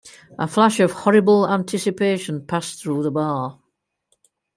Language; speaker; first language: English; native; English